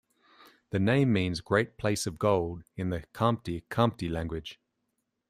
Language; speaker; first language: English; native; English